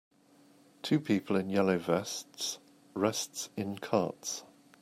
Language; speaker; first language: English; native; English